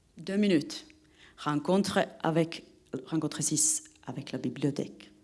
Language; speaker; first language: French; non-native, fluent; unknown